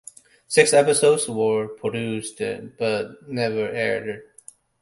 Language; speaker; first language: English; non-native, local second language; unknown